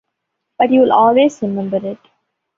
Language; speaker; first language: English; non-native, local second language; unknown